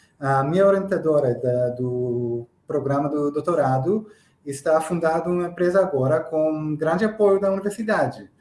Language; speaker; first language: Portuguese; non-native, fluent; Hebrew